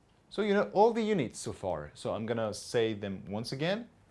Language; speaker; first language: English; non-native, fluent; French